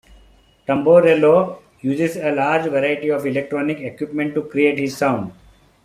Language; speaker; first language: English; non-native, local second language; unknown